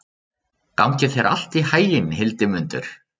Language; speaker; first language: Icelandic; native; Icelandic